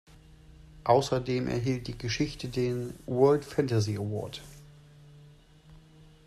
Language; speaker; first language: German; non-native, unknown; English